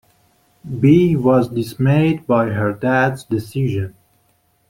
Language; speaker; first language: English; non-native, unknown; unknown